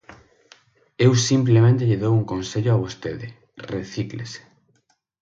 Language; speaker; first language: Galician; native; Galician